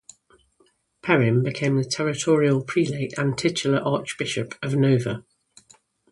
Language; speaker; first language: English; native; English